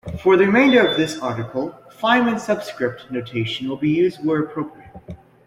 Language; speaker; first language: English; native; English